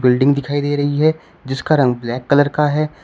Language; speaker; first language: Hindi; native; Hindi